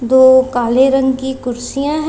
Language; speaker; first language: Hindi; non-native, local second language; Punjabi